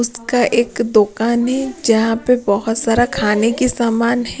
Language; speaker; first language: Hindi; non-native, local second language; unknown